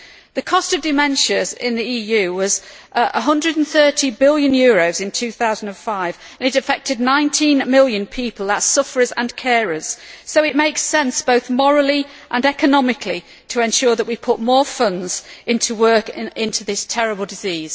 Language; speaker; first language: English; native; English